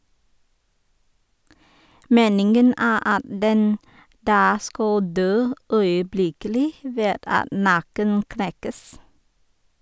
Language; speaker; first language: Norwegian; non-native, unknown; Vietnamese